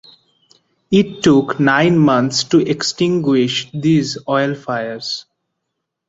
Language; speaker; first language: English; non-native, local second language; Bangla